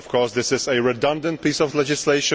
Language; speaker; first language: English; non-native, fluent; Czech